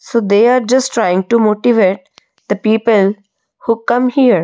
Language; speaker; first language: English; non-native, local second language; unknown